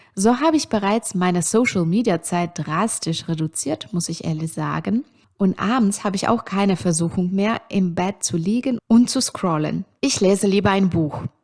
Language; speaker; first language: German; non-native, fluent; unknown